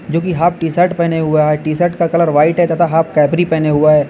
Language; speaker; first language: Hindi; native; Hindi